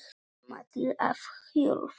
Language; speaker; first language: Icelandic; non-native, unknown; Polish